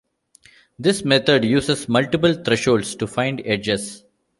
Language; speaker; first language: English; non-native, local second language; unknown